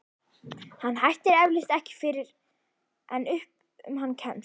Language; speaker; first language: Icelandic; native; Icelandic